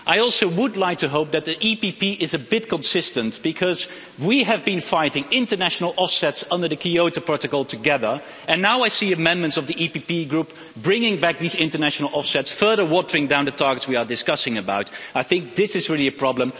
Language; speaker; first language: English; non-native, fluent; Dutch